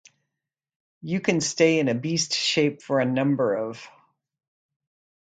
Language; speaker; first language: English; native; English